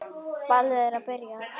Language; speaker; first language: Icelandic; native; Icelandic